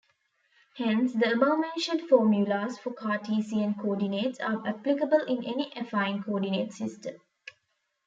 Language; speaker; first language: English; non-native, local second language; Tamil